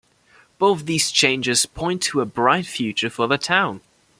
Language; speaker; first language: English; non-native, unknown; German